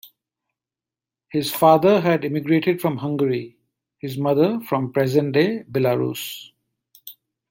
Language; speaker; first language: English; non-native, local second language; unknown